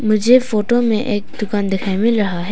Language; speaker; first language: Hindi; non-native, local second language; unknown